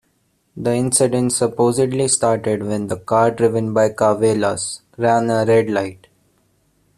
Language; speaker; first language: English; non-native, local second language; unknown